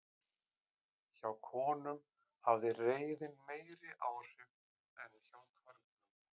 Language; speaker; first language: Icelandic; native; Icelandic